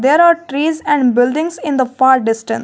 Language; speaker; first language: English; non-native, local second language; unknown